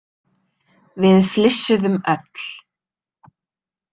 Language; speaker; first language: Icelandic; native; Icelandic